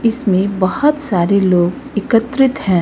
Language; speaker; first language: Hindi; native; Hindi